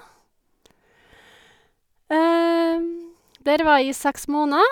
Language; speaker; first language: Norwegian; native; Norwegian